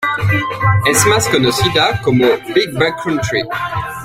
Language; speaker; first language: Spanish; non-native, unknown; French